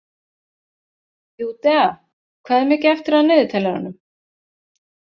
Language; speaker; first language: Icelandic; native; Icelandic